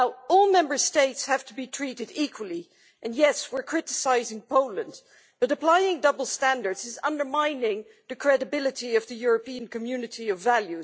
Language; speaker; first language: English; non-native, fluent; Dutch